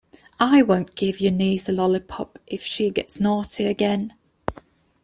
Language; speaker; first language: English; native; English